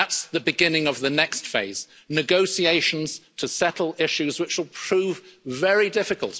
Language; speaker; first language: English; native; English